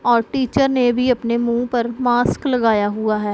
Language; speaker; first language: Hindi; non-native, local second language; Punjabi